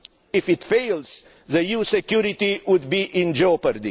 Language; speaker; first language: English; non-native, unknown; Romanian